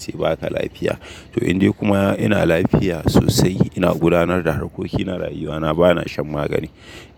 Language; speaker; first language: Hausa; native; Hausa